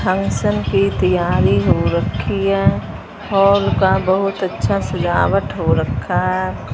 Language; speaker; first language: Hindi; non-native, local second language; Punjabi